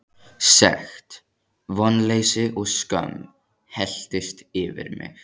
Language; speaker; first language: Icelandic; native; Icelandic